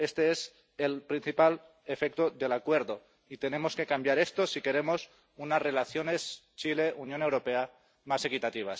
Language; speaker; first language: Spanish; non-native, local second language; Catalan